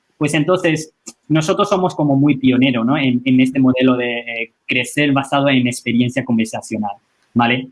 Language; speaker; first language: Spanish; non-native, fluent; Chinese